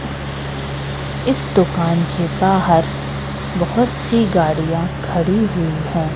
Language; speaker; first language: Hindi; native; Hindi